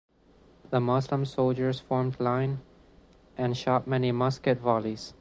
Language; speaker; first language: English; non-native, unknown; Spanish